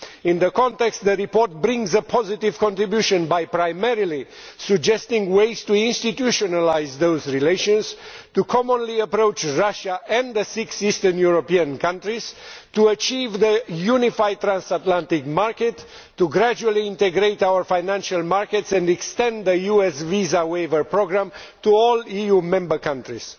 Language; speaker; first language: English; non-native, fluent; Romanian